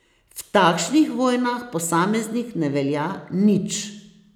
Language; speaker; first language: Slovenian; native; Slovenian